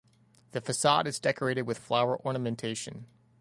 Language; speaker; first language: English; native; English